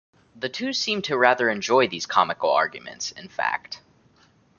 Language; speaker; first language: English; native; English